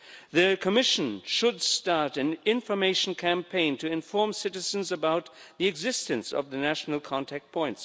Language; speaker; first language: English; non-native, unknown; German